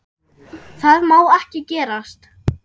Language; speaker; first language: Icelandic; non-native, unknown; German